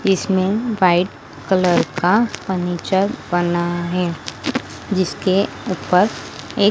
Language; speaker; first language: Hindi; native; Hindi